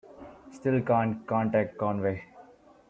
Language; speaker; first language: English; non-native, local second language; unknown